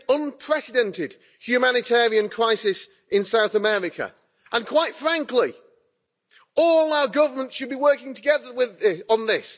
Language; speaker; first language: English; native; English